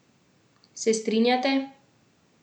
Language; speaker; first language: Slovenian; native; Slovenian